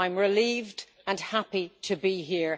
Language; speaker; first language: English; native; English